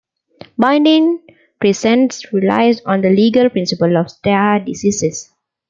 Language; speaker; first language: English; non-native, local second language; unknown